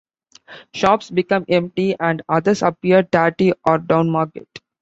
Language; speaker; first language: English; non-native, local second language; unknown